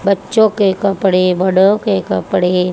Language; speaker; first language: Hindi; native; Hindi